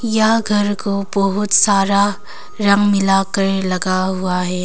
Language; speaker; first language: Hindi; non-native, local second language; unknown